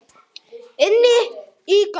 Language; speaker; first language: Icelandic; native; Icelandic